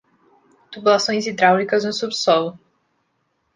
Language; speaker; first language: Portuguese; native; Portuguese